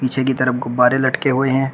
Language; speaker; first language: Hindi; native; Hindi